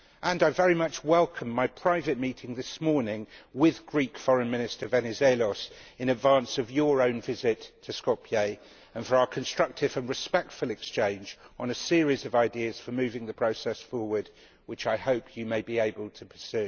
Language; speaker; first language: English; native; English